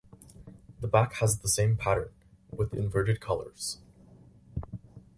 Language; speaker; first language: English; native; English